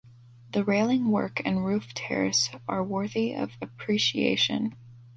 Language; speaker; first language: English; native; English